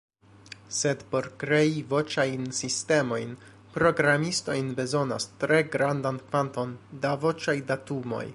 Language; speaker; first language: Esperanto; non-native, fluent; English